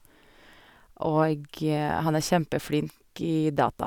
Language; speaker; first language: Norwegian; non-native, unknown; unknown